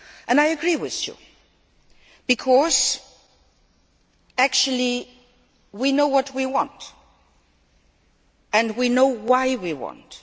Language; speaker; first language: English; non-native, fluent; Luxembourgish